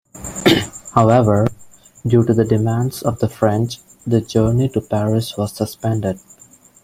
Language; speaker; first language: English; non-native, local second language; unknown